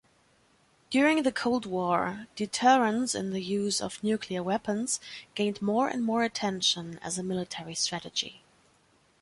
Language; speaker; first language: English; non-native, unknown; German